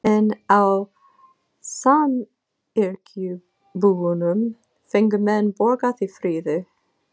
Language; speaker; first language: Icelandic; non-native, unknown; English